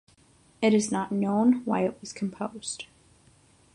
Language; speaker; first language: English; non-native, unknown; Catalan